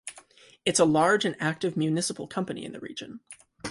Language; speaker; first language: English; native; English